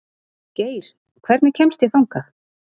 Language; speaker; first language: Icelandic; native; Icelandic